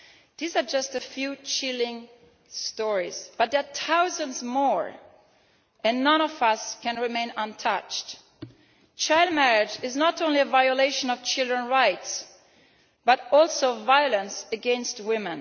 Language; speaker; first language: English; non-native, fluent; Italian